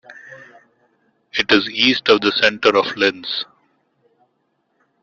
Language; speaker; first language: English; non-native, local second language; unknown